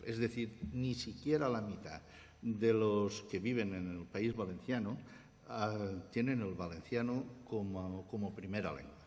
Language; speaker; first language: Spanish; non-native, local second language; Catalan